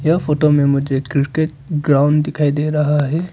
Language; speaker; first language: Hindi; non-native, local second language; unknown